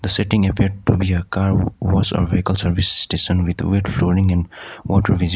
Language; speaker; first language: English; non-native, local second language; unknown